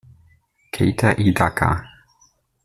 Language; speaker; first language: Spanish; native; Spanish